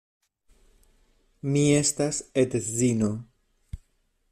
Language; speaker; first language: Esperanto; non-native, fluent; Spanish